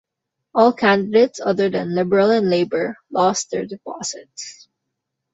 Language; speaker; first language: English; non-native, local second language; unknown